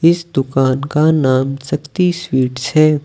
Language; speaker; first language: Hindi; native; Hindi